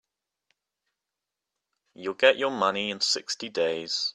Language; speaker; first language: English; native; English